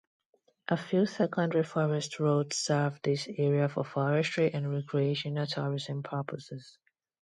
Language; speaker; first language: English; non-native, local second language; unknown